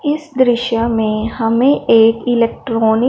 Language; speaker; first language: Hindi; non-native, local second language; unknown